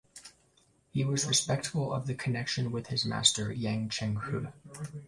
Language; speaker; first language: English; native; English